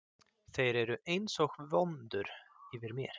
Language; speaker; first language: Icelandic; non-native, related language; Swedish